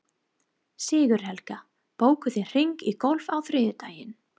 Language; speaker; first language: Icelandic; non-native, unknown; English